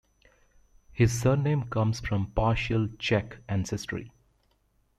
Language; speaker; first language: English; native; English